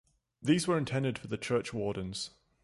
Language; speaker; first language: English; native; English